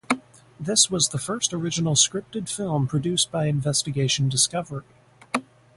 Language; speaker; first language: English; native; English